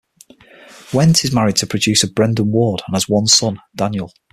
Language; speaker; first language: English; native; English